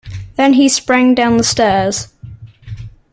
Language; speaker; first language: English; native; English